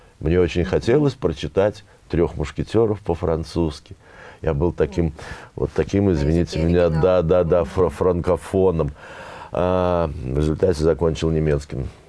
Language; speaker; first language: Russian; native; Russian